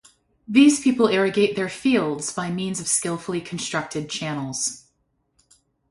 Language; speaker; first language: English; native; English